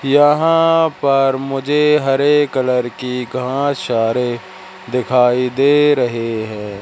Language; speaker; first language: Hindi; native; Hindi